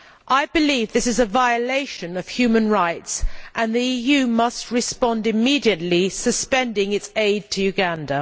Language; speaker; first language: English; native; English